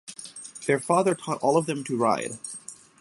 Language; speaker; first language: English; native; English